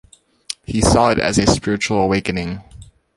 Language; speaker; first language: English; native; English